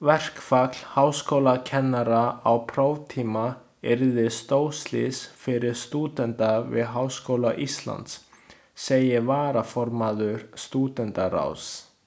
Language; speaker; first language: Icelandic; non-native, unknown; Chinese